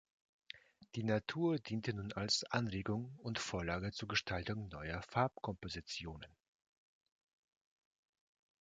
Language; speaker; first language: German; non-native, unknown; Russian